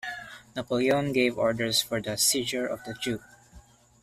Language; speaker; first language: English; non-native, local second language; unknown